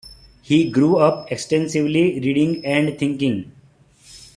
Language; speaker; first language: English; non-native, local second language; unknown